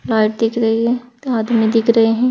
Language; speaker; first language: Hindi; native; Hindi